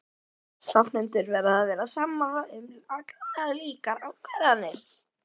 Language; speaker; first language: Icelandic; native; Icelandic